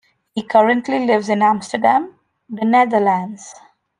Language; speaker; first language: English; non-native, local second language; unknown